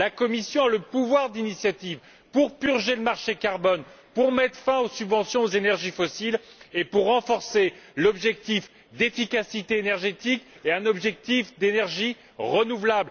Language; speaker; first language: French; native; French